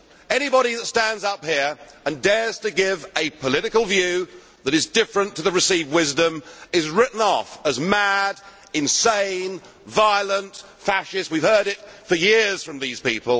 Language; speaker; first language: English; native; English